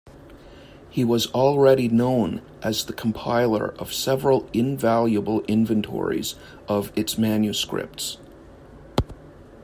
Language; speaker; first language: English; native; English